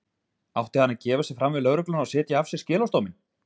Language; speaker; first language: Icelandic; native; Icelandic